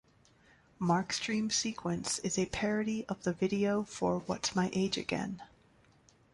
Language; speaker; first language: English; native; English